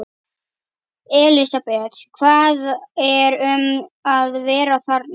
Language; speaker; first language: Icelandic; native; Icelandic